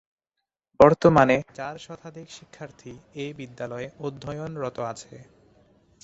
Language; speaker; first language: Bangla; non-native, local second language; Chittagonian